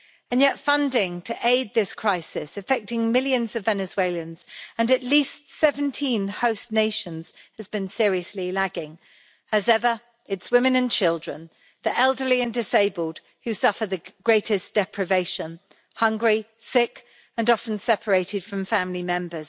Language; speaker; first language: English; native; English